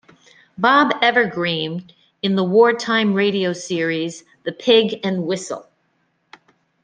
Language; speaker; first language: English; native; English